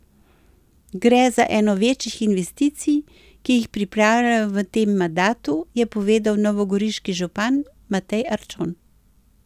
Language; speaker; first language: Slovenian; native; Slovenian